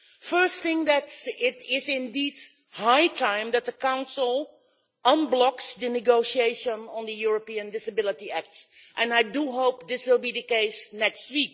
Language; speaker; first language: English; non-native, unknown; Dutch